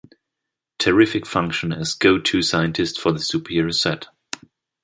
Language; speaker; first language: English; non-native, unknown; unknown